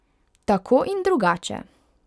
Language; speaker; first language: Slovenian; non-native, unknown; Hungarian